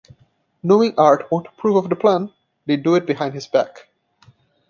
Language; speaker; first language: English; non-native, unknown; Portuguese